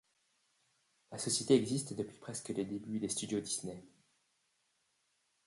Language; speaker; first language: French; native; French